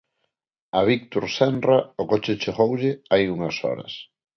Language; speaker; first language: Galician; non-native, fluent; Spanish